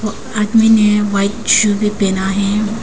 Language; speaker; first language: Hindi; non-native, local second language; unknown